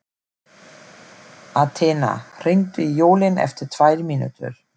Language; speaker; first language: Icelandic; non-native, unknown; German